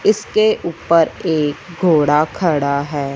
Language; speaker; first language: Hindi; non-native, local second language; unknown